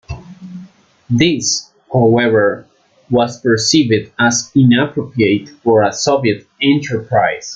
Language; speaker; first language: English; non-native, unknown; Spanish